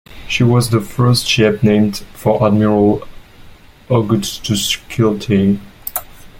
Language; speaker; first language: English; non-native, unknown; French